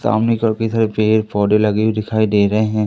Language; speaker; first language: Hindi; native; Hindi